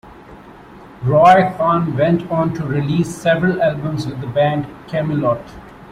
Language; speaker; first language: English; non-native, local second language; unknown